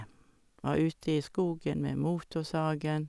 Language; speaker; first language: Norwegian; native; Norwegian